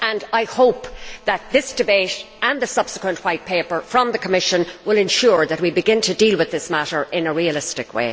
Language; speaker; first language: English; native; English